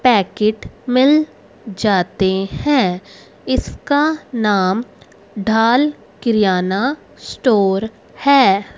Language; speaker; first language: Hindi; native; Hindi